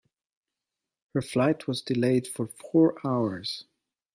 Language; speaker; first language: English; non-native, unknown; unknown